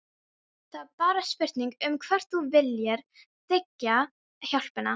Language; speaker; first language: Icelandic; non-native, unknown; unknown